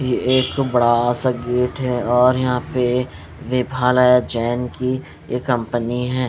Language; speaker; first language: Hindi; non-native, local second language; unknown